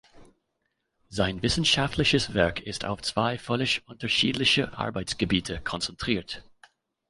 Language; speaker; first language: German; non-native, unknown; English